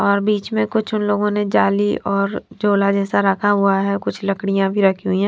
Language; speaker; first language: Hindi; non-native, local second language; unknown